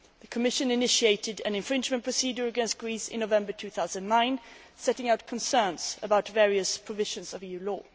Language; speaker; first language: English; non-native, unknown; Swedish